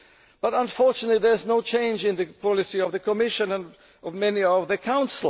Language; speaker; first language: English; non-native, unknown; German